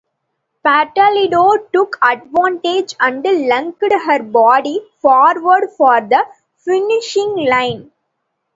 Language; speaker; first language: English; non-native, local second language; Tamil